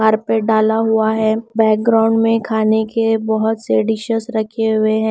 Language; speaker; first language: Hindi; non-native, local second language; Punjabi